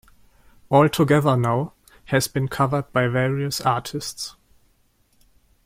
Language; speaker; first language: English; non-native, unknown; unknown